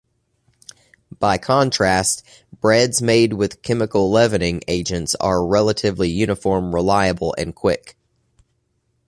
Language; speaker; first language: English; native; English